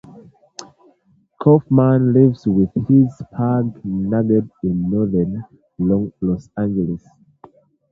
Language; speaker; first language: English; native; English